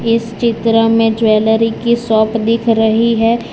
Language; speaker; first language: Hindi; non-native, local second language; Gujarati